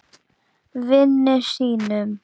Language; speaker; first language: Icelandic; native; Icelandic